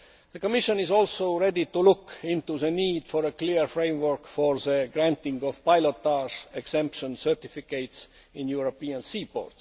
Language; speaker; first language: English; non-native, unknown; Estonian